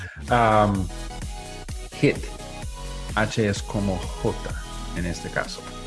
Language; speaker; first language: Spanish; non-native, learner; English